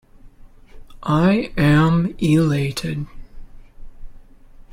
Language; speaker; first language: English; native; English